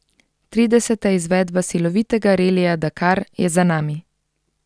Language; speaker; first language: Slovenian; native; Slovenian